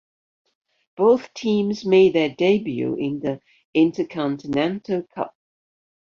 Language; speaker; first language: English; non-native, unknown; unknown